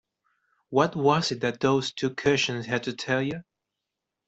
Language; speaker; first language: English; non-native, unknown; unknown